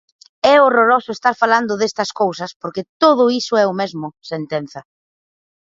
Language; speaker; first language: Galician; native; Galician